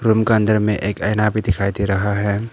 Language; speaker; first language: Hindi; non-native, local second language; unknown